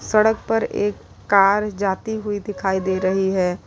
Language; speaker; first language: Hindi; native; Hindi